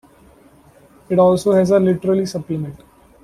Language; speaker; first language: English; non-native, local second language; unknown